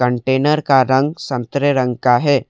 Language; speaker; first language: Hindi; non-native, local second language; Assamese